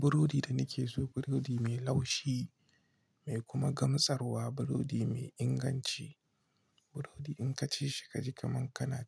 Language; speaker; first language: Hausa; non-native, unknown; Igbo